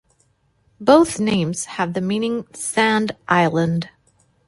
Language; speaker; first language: English; non-native, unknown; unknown